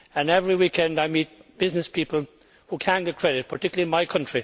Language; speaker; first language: English; native; English